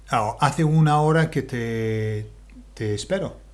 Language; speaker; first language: Spanish; non-native, fluent; English